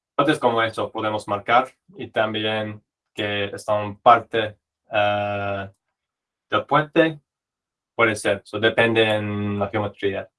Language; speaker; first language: Spanish; non-native, fluent; English